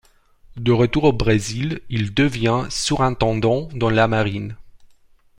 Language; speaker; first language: French; non-native, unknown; Romanian